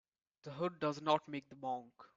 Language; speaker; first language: English; non-native, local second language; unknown